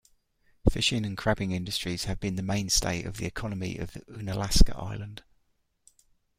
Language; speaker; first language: English; native; English